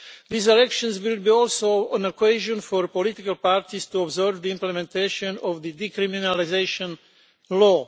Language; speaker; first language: English; non-native, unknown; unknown